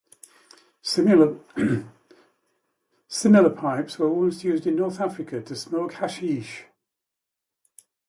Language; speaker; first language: English; native; English